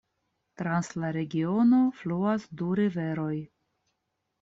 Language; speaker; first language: Esperanto; non-native, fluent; Russian